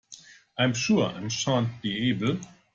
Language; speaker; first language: English; non-native, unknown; German